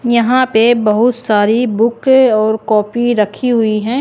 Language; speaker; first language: Hindi; non-native, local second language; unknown